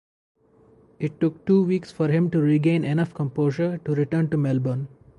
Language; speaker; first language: English; non-native, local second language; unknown